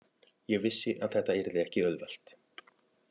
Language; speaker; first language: Icelandic; native; Icelandic